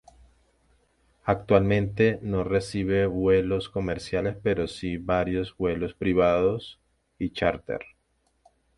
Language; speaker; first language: Spanish; native; Spanish